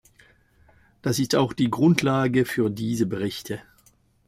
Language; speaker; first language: German; non-native, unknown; French